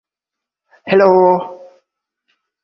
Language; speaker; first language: English; non-native, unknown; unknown